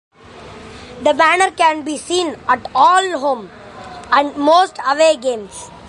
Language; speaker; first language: English; non-native, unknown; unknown